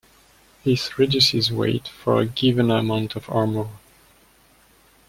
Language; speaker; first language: English; non-native, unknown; French